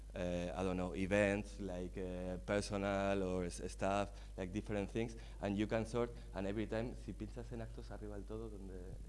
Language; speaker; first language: English; non-native, fluent; Spanish